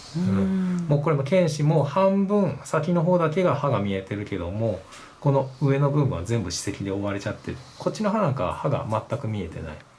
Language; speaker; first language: Japanese; native; Japanese